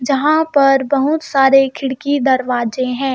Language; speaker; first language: Hindi; native; Hindi